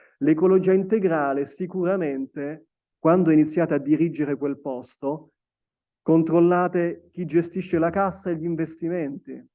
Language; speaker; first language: Italian; non-native, fluent; French